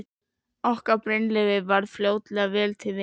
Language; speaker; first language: Icelandic; native; Icelandic